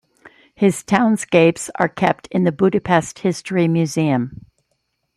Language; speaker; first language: English; native; English